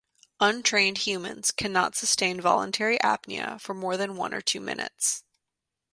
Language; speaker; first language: English; native; English